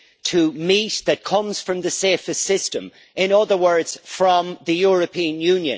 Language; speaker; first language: English; native; English